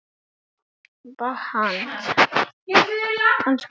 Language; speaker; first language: Icelandic; native; Icelandic